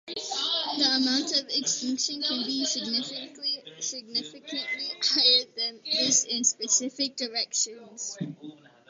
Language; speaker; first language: English; native; English